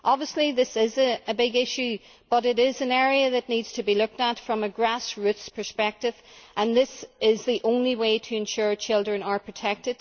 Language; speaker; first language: English; native; English